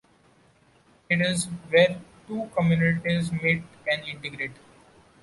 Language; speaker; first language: English; non-native, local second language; Marathi